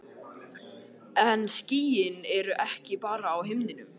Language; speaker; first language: Icelandic; native; Icelandic